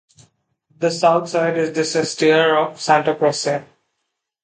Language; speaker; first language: English; non-native, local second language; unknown